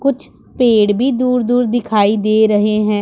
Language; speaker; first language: Hindi; non-native, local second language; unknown